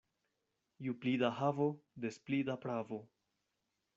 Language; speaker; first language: Esperanto; non-native, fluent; Spanish